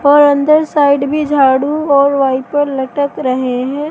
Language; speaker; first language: Hindi; native; Hindi